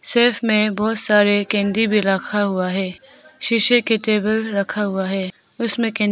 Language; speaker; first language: Hindi; non-native, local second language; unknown